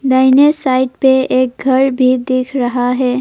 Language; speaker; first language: Hindi; non-native, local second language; Assamese